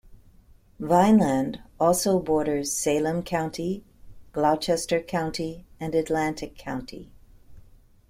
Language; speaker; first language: English; native; English